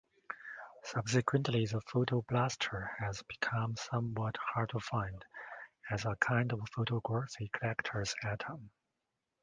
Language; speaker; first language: English; non-native, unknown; Chinese